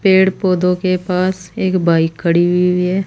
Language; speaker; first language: Hindi; native; Hindi